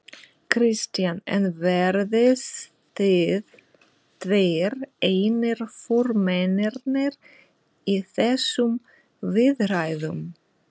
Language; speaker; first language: Icelandic; non-native, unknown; Russian